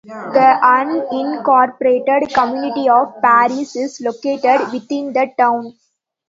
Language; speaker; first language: English; non-native, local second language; Tamil